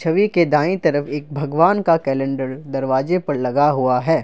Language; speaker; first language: Hindi; non-native, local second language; Assamese